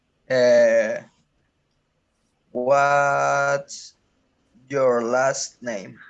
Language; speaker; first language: English; non-native, learner; Spanish